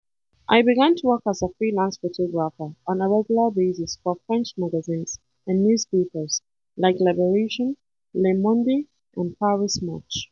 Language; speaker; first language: English; non-native, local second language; Hausa